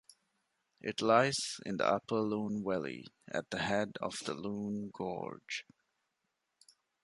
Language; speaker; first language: English; non-native, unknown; Divehi